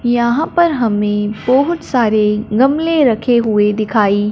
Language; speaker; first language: Hindi; non-native, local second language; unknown